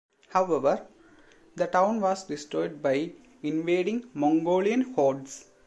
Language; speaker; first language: English; non-native, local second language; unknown